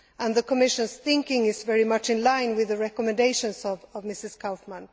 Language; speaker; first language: English; non-native, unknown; Swedish